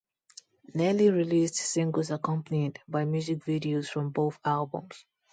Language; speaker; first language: English; non-native, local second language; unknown